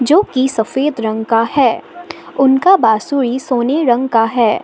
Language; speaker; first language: Hindi; non-native, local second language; Assamese